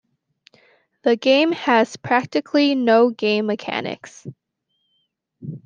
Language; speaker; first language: English; native; English